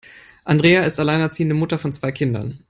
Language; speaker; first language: English; non-native, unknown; German